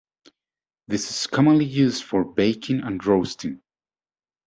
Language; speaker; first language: English; native; English